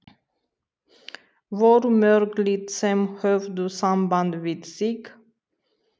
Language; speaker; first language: Icelandic; non-native, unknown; Romanian